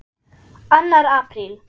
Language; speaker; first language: Icelandic; non-native, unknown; German